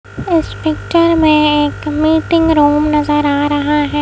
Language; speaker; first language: Hindi; native; Hindi